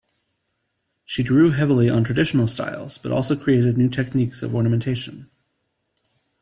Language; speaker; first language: English; native; English